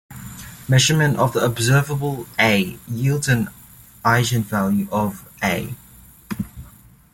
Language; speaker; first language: English; native; English